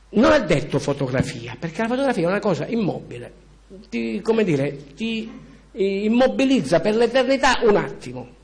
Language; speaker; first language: Italian; native; Italian